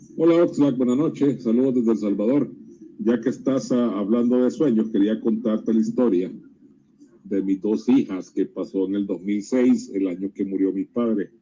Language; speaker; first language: Spanish; native; Spanish